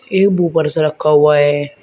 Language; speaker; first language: Hindi; native; Hindi